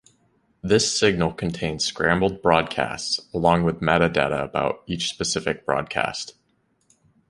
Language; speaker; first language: English; native; English